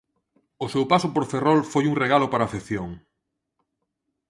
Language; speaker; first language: Galician; non-native, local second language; Spanish